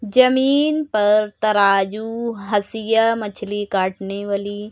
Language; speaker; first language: Hindi; native; Hindi